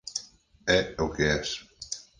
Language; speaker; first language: Galician; native; Galician